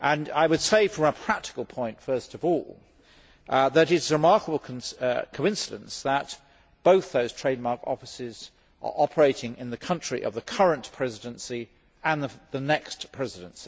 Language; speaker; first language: English; native; English